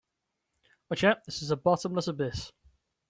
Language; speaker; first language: English; native; English